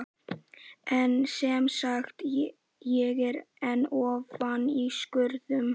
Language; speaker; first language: Icelandic; native; Icelandic